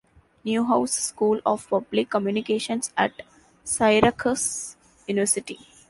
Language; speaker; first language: English; non-native, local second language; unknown